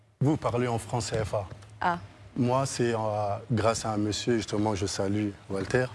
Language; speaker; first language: French; early bilingual, other home language; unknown